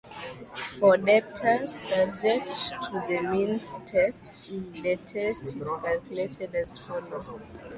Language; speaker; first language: English; native; English